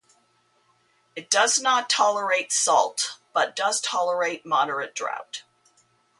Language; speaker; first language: English; native; English